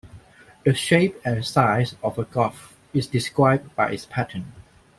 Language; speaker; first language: English; non-native, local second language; Cantonese